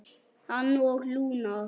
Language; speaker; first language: Icelandic; non-native, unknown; German